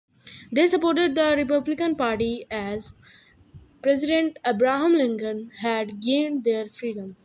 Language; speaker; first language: English; non-native, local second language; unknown